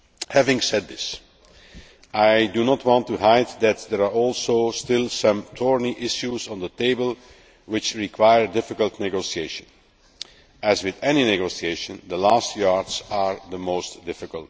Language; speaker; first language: English; non-native, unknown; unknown